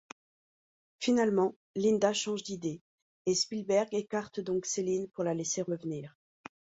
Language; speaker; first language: French; native; French